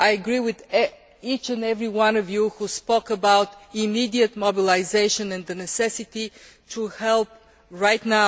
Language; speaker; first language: English; non-native, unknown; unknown